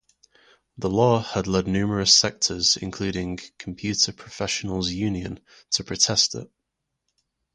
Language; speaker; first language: English; native; English